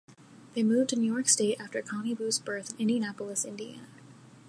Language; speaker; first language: English; native; English